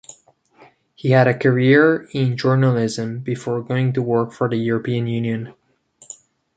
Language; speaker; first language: English; non-native, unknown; Catalan